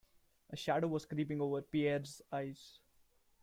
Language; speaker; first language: English; non-native, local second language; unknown